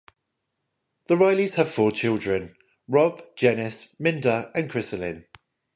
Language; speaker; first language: English; native; English